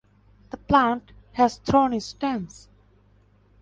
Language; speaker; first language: English; non-native, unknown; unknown